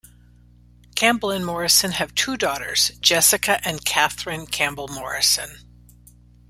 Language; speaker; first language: English; native; English